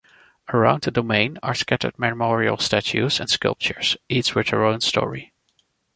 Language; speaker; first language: English; non-native, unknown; Dutch